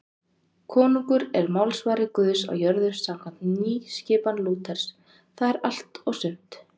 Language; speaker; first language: Icelandic; native; Icelandic